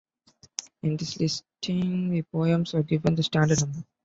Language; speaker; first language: English; non-native, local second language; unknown